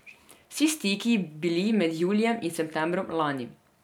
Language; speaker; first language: Slovenian; non-native, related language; Serbian